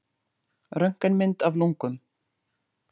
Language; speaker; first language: Icelandic; native; Icelandic